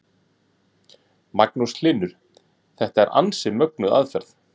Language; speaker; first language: Icelandic; native; Icelandic